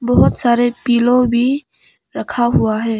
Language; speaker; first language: Hindi; non-native, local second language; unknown